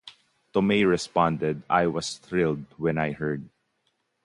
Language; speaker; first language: English; non-native, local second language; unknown